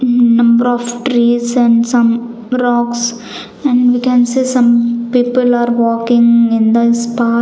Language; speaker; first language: English; non-native, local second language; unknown